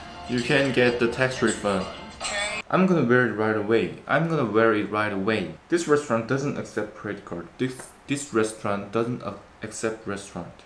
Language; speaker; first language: English; non-native, learner; Korean